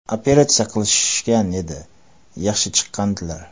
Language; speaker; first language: Uzbek; non-native, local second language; Kara-Kalpak